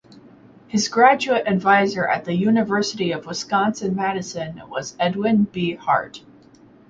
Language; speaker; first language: English; native; English